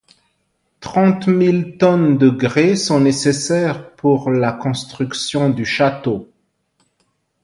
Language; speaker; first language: French; non-native, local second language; Malagasy